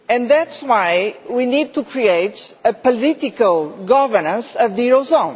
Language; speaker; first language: English; non-native, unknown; Portuguese